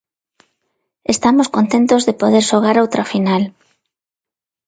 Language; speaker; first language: Galician; non-native, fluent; Spanish